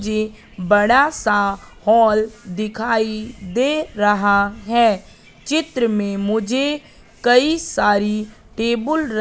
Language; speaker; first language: Hindi; native; Hindi